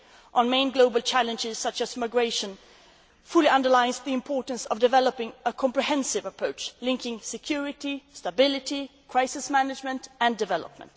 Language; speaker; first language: English; non-native, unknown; Swedish